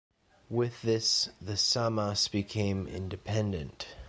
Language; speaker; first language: English; native; English